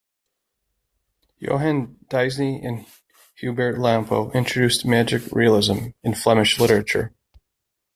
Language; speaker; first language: English; native; English